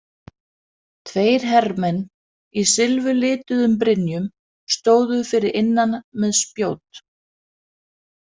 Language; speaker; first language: Icelandic; non-native, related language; Danish